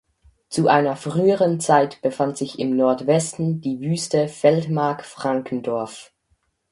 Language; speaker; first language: German; native; German